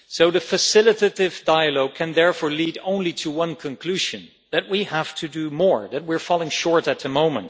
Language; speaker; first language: English; non-native, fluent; Dutch